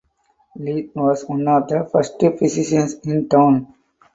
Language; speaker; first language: English; non-native, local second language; Tamil